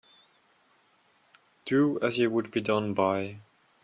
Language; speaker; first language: English; non-native, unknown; German